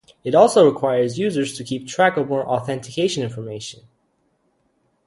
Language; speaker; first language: English; native; English